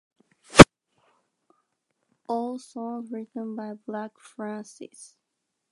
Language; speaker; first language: English; non-native, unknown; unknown